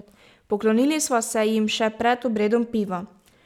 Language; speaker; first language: Slovenian; native; Slovenian